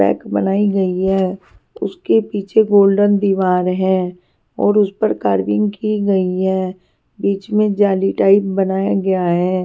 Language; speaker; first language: Hindi; non-native, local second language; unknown